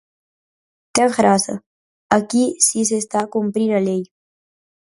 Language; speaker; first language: Galician; native; Galician